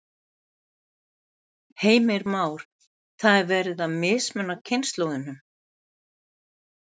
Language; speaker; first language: Icelandic; native; Icelandic